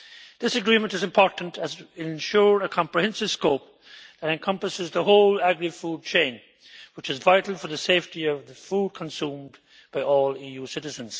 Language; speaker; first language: English; native; English